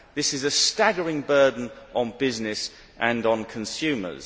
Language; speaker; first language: English; native; English